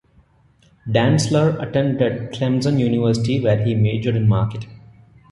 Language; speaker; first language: English; non-native, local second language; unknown